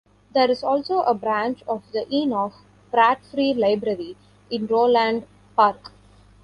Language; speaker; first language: English; non-native, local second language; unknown